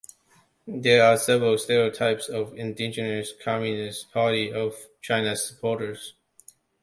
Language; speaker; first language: English; non-native, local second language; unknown